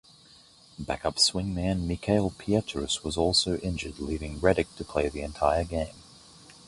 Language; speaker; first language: English; native; English